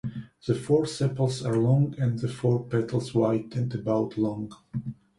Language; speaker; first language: English; non-native, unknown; Georgian